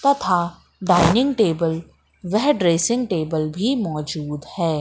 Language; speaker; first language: Hindi; native; Hindi